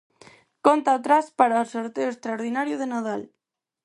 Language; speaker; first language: Galician; non-native, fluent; Spanish